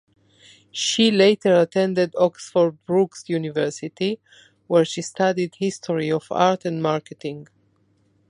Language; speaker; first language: English; non-native, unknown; Spanish